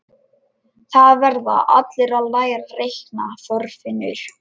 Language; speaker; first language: Icelandic; non-native, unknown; Lithuanian